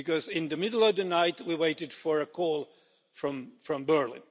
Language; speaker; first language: English; non-native, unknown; Finnish